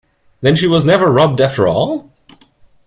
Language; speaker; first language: English; non-native, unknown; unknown